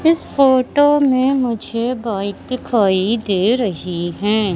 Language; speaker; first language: Hindi; native; Hindi